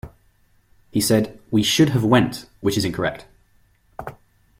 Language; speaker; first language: English; non-native, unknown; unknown